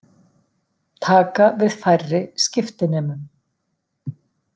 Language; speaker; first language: Icelandic; native; Icelandic